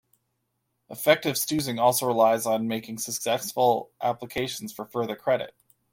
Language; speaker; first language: English; native; English